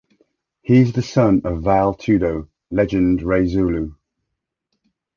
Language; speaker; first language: English; native; English